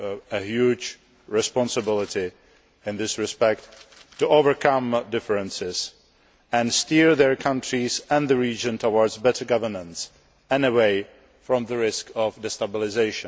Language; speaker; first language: English; non-native, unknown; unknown